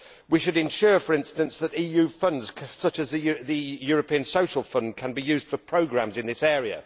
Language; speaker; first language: English; native; English